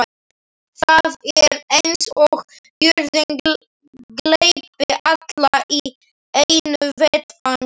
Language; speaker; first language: Icelandic; non-native, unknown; Slovak